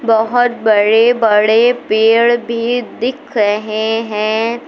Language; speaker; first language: Hindi; native; Hindi